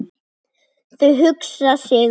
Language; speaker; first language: Icelandic; native; Icelandic